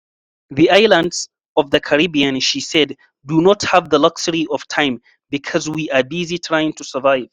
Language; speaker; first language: English; non-native, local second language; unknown